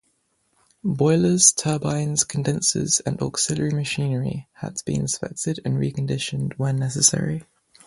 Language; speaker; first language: English; native; English